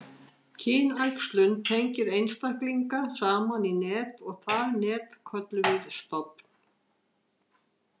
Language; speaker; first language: Icelandic; native; Icelandic